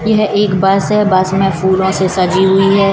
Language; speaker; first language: Hindi; native; Hindi